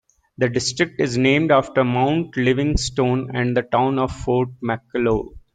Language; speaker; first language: English; native; English